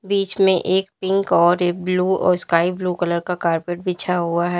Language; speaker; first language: Hindi; native; Hindi